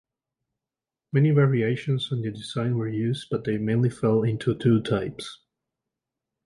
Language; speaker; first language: English; native; English